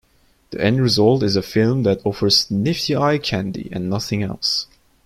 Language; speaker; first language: English; non-native, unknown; Turkish